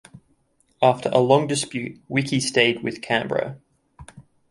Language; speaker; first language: English; native; English